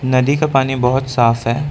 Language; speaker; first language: Hindi; non-native, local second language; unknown